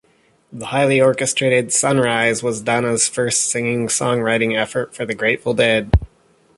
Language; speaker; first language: English; native; English